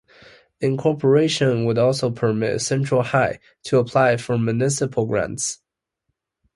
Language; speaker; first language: English; non-native, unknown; Chinese